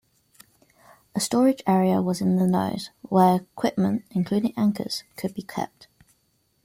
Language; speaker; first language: English; native; English